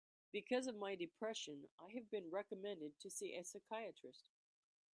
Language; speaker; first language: English; native; English